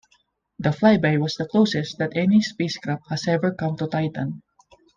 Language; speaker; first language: English; non-native, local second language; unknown